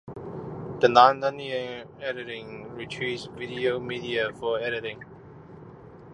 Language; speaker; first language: English; non-native, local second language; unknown